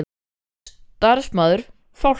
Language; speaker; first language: Icelandic; native; Icelandic